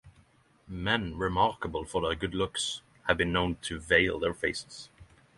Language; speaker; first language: English; non-native, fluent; Norwegian